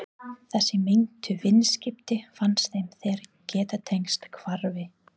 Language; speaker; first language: Icelandic; non-native, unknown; English